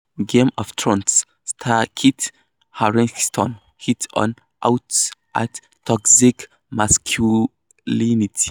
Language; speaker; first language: English; non-native, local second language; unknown